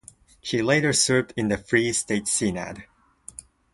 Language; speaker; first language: English; non-native, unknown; Japanese